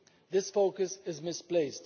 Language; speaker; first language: English; non-native, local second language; Maltese